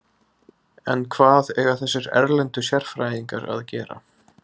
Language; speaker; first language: Icelandic; native; Icelandic